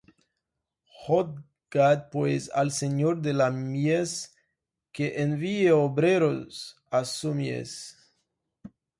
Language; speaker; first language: Spanish; non-native, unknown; Portuguese